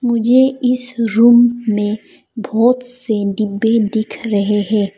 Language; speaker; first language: Hindi; non-native, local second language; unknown